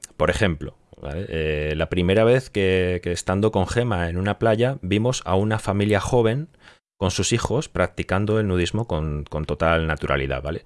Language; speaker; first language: Spanish; native; Spanish